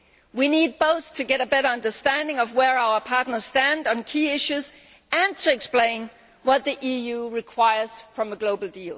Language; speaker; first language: English; non-native, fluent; Danish